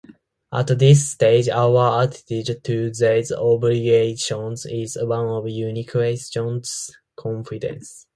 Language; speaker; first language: English; non-native, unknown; Japanese